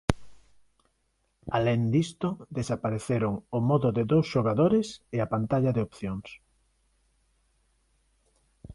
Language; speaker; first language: Galician; non-native, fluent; Spanish